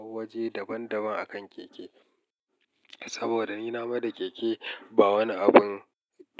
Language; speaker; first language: Hausa; native; Hausa